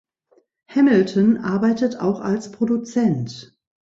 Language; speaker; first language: German; native; German